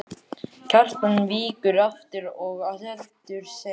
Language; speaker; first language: Icelandic; native; Icelandic